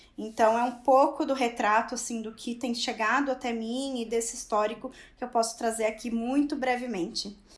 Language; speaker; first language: Portuguese; native; Portuguese